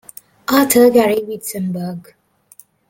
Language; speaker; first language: English; non-native, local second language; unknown